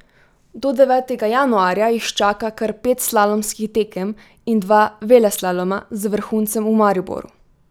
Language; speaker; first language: Slovenian; native; Slovenian